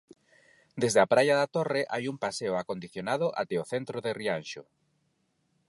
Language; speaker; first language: Galician; non-native, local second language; Spanish